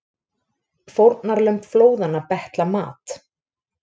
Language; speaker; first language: Icelandic; native; Icelandic